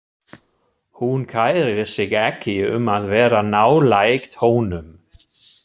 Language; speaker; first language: Icelandic; non-native, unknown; German